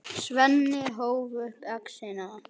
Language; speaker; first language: Icelandic; native; Icelandic